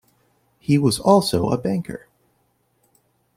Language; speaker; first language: English; native; English